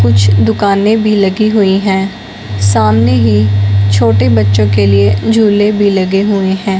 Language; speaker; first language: Hindi; non-native, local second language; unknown